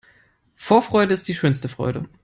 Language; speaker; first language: English; non-native, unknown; German